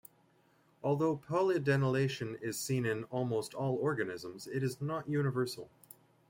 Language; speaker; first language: English; native; English